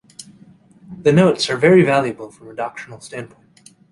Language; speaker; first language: English; native; English